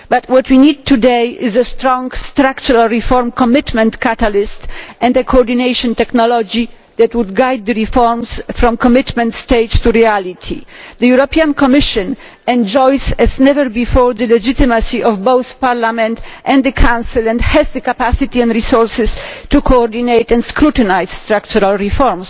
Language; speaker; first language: English; non-native, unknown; Polish